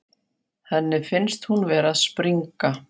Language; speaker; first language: Icelandic; non-native, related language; Faroese